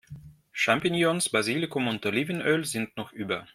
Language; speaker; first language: German; non-native, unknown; Russian